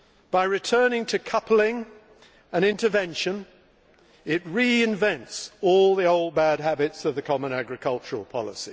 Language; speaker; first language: English; native; English